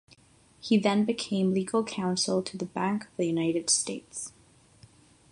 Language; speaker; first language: English; non-native, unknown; Catalan